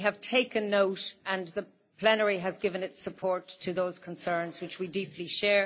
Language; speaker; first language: English; native; English